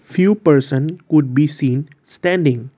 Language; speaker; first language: English; non-native, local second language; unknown